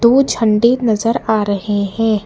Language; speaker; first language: Hindi; non-native, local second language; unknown